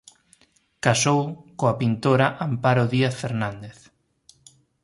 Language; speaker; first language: Galician; native; Galician